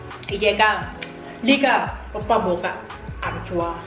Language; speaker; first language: Korean; non-native, learner; Vietnamese